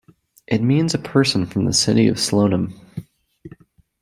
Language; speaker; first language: English; native; English